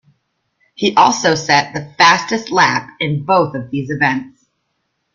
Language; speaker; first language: English; native; English